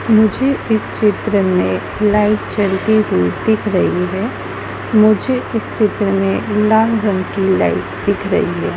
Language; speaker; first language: Hindi; native; Hindi